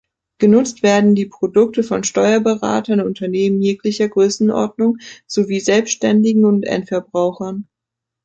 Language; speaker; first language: German; native; German